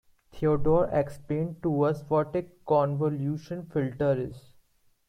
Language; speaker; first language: English; non-native, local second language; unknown